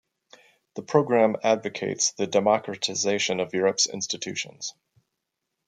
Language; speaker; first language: English; native; English